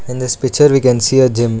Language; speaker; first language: English; non-native, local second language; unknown